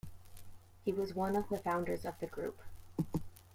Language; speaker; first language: English; native; English